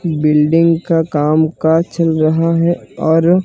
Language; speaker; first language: Hindi; non-native, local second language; Gujarati